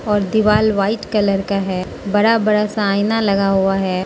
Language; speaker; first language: Hindi; non-native, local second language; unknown